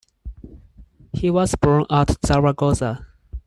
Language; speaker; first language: English; non-native, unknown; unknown